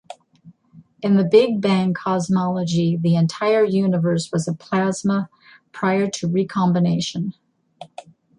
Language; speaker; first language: English; native; English